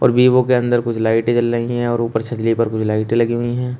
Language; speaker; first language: Hindi; native; Hindi